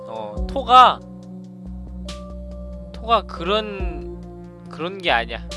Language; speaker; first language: Korean; native; Korean